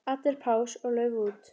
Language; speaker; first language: Icelandic; native; Icelandic